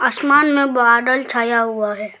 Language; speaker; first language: Hindi; non-native, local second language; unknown